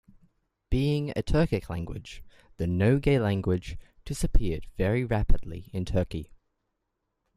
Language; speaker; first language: English; native; English